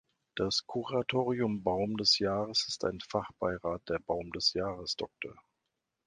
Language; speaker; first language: German; native; German